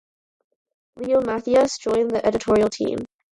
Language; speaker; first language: English; non-native, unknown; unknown